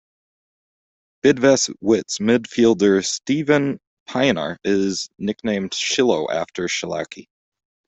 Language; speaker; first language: English; native; English